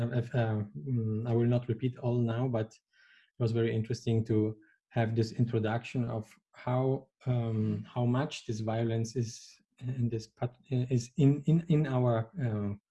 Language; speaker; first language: English; non-native, fluent; Italian